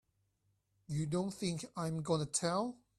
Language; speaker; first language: English; non-native, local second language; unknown